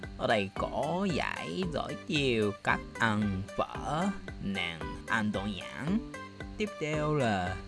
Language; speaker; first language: Vietnamese; non-native, learner; Japanese